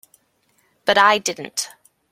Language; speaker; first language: English; native; English